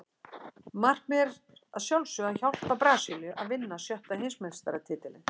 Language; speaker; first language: Icelandic; native; Icelandic